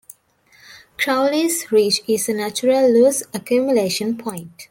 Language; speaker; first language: English; non-native, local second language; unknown